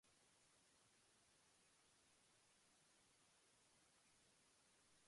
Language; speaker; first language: English; non-native, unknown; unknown